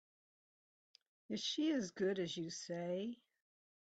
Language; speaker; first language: English; native; English